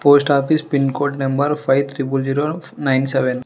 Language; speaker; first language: Hindi; non-native, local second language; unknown